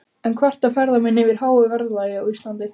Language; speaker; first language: Icelandic; native; Icelandic